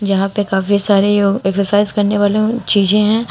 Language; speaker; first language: Hindi; native; Hindi